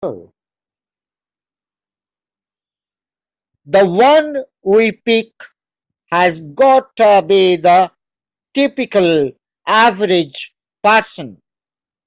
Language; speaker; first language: English; non-native, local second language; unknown